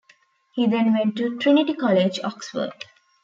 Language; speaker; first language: English; non-native, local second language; Tamil